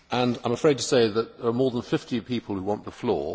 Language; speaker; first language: English; native; English